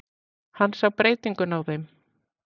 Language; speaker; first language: Icelandic; native; Icelandic